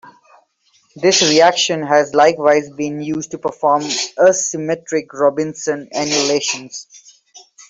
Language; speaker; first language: English; non-native, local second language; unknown